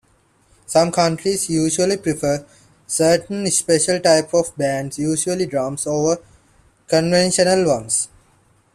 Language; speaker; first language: English; non-native, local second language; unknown